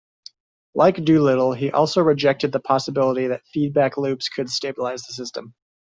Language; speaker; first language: English; native; English